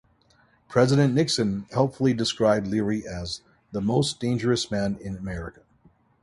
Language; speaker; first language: English; native; English